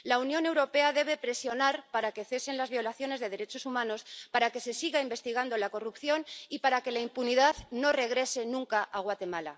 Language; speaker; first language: Spanish; native; Spanish